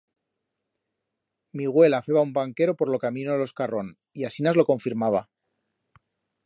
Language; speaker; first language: Aragonese; native; Aragonese